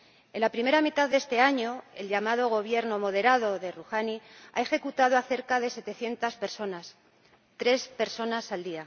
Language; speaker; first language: Spanish; native; Spanish